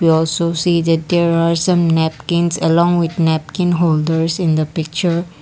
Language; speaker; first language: English; non-native, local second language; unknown